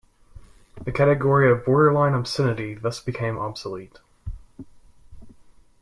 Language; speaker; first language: English; native; English